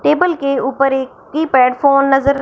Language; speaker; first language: Hindi; non-native, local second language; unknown